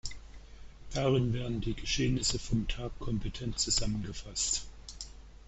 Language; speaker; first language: German; native; German